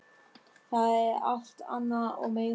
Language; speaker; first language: Icelandic; non-native, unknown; German